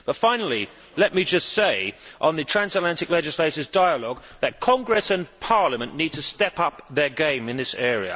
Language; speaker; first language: English; native; English